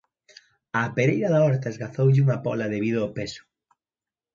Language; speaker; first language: Galician; native; Galician